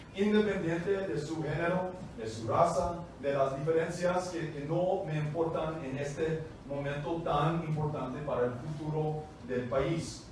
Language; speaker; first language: Spanish; non-native, fluent; English